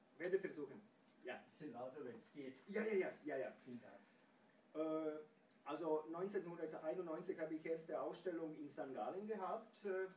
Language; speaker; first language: German; non-native, fluent; Croatian